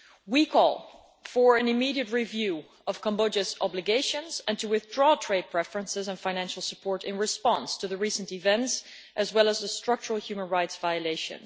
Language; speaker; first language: English; non-native, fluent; Dutch